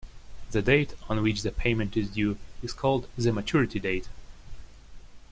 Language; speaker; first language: English; non-native, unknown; Russian